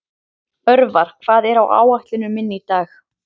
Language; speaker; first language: Icelandic; native; Icelandic